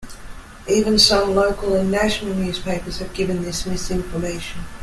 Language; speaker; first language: English; native; English